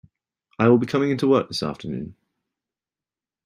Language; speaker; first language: English; native; English